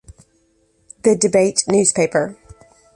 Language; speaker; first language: English; native; English